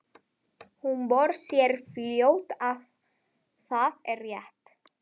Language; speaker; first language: Icelandic; non-native, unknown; Spanish